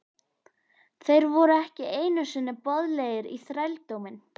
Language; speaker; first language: Icelandic; native; Icelandic